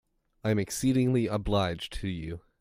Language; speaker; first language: English; native; English